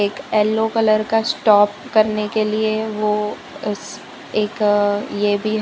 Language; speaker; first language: Hindi; non-native, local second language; Gujarati